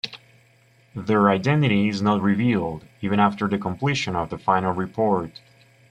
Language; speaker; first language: English; native; English